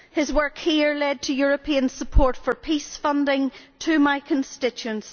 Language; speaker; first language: English; native; English